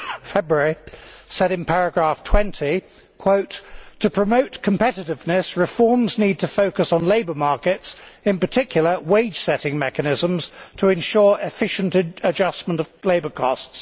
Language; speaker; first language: English; native; English